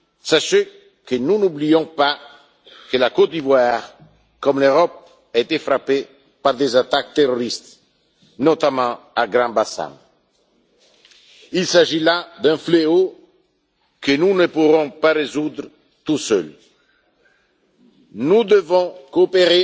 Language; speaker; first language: French; non-native, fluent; Italian